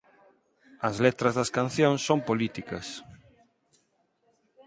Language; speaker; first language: Galician; non-native, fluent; Spanish